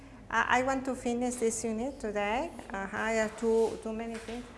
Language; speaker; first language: English; non-native, learner; Spanish